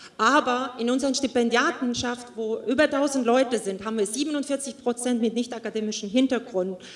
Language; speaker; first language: German; non-native, fluent; Estonian